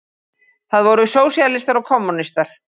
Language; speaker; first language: Icelandic; native; Icelandic